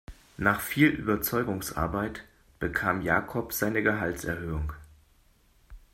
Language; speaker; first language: German; native; German